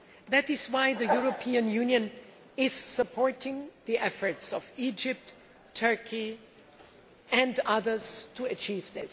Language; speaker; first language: English; non-native, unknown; German